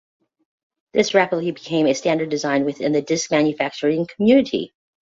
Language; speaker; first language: English; native; English